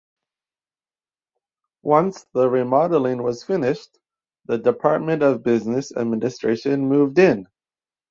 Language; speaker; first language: English; native; English